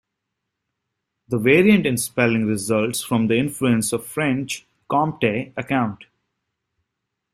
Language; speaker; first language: English; native; English